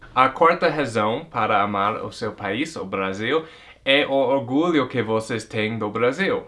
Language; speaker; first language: Portuguese; non-native, fluent; English